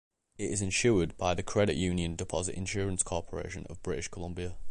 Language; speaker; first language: English; native; English